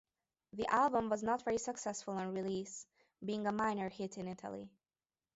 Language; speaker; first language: English; non-native, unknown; Hungarian